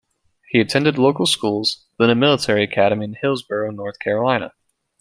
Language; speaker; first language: English; native; English